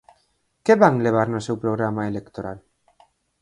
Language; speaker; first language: Galician; native; Galician